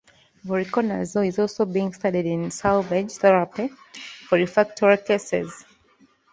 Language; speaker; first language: English; non-native, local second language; Ganda